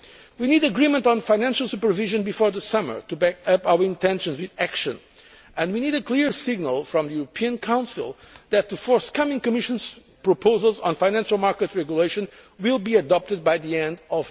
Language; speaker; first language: English; non-native, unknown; Portuguese